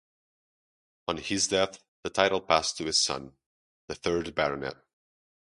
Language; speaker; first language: English; non-native, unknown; Portuguese